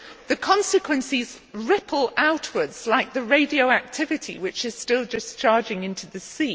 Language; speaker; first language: English; native; English